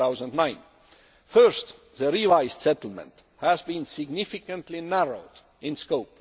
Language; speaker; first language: English; non-native, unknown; Estonian